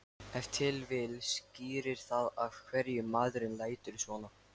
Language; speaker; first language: Icelandic; non-native, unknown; Lithuanian